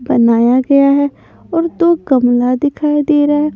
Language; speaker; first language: Hindi; non-native, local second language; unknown